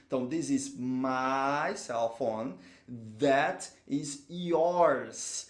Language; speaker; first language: English; non-native, fluent; Portuguese